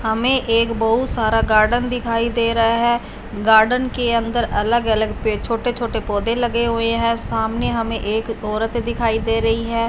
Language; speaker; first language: Hindi; non-native, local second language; Punjabi